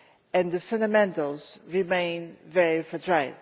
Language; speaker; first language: English; non-native, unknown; Portuguese